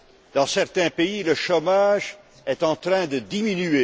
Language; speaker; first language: French; non-native, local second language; Dutch